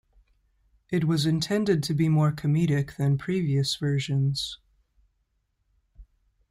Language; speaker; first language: English; native; English